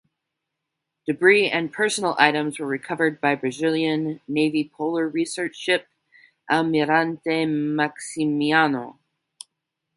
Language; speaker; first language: English; native; English